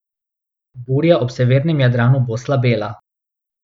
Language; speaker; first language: Slovenian; non-native, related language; Bosnian